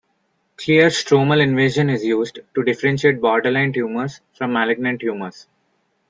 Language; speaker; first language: English; non-native, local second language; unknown